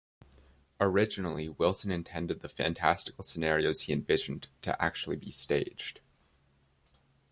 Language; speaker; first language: English; native; English